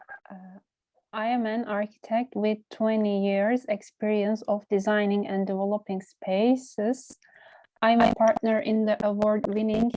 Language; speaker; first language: English; non-native, learner; Turkish